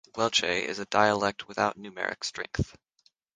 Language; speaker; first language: English; native; English